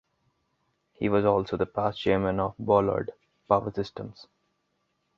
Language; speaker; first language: English; non-native, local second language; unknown